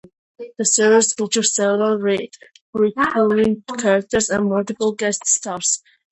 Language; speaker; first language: English; non-native, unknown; Georgian